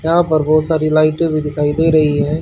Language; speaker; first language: Hindi; native; Hindi